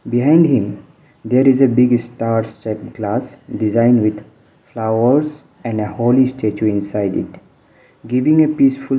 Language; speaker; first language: English; non-native, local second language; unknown